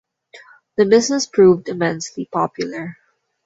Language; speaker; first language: English; non-native, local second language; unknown